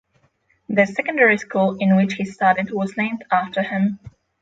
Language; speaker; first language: English; non-native, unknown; Polish